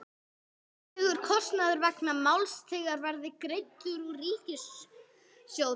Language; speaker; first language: Icelandic; non-native, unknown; English